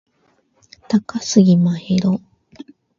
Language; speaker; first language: Japanese; native; Japanese